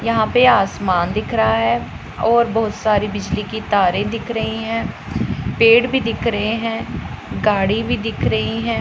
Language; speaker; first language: Hindi; non-native, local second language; Punjabi